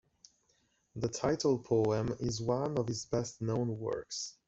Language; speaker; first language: English; non-native, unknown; Italian